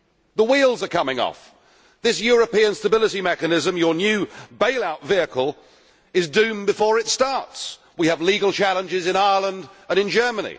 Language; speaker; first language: English; native; English